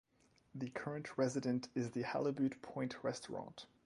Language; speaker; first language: English; non-native, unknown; French